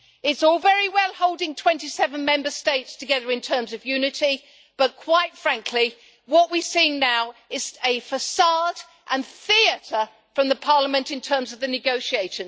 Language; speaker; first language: English; native; English